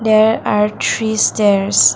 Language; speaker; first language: English; non-native, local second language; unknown